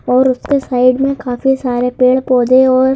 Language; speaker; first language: Hindi; native; Hindi